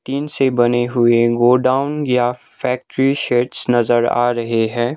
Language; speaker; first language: Hindi; non-native, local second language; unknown